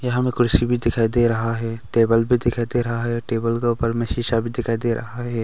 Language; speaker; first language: Hindi; non-native, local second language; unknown